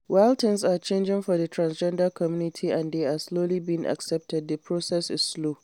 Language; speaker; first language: English; non-native, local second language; Hausa